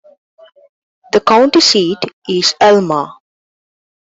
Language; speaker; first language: English; non-native, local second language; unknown